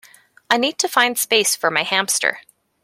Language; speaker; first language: English; native; English